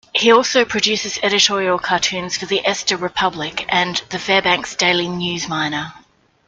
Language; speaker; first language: English; native; English